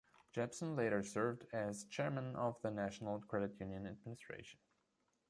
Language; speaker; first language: English; non-native, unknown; German